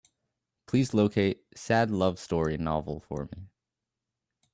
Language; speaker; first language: English; native; English